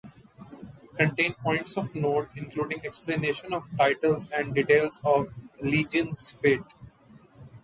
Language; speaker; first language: English; non-native, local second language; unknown